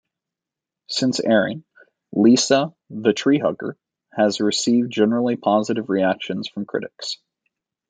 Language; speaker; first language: English; native; English